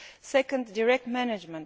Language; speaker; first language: English; non-native, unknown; Bulgarian